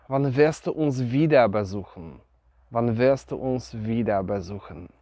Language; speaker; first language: German; non-native, fluent; Polish